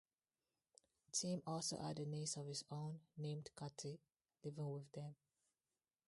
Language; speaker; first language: English; non-native, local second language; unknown